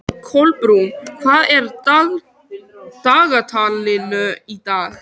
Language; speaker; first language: Icelandic; native; Icelandic